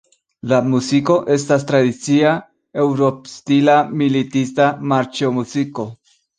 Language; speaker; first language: Esperanto; non-native, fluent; Spanish